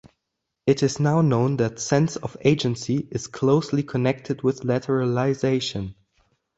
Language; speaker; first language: English; non-native, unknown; German